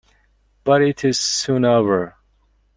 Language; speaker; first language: English; non-native, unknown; Mongolian